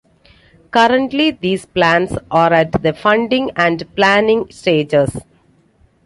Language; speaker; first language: English; non-native, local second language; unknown